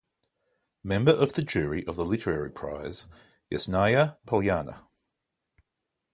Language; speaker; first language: English; native; English